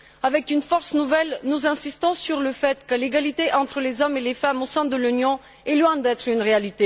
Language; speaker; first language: French; non-native, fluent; Bulgarian